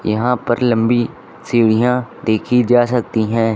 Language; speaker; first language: Hindi; native; Hindi